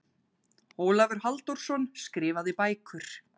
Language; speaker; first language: Icelandic; native; Icelandic